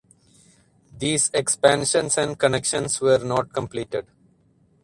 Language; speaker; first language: English; non-native, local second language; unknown